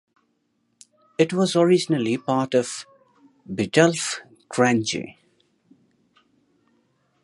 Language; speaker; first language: English; non-native, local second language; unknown